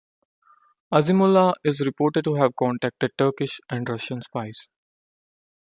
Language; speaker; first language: English; non-native, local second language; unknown